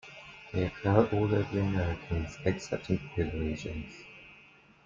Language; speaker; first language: English; native; English